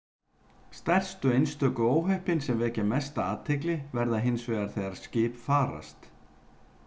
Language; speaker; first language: Icelandic; native; Icelandic